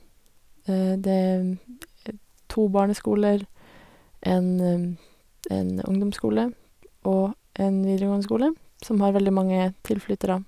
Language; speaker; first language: Norwegian; native; Norwegian